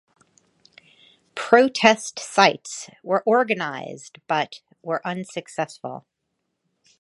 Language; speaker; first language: English; native; English